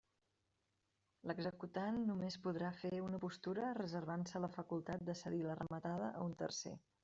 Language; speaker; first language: Catalan; native; Catalan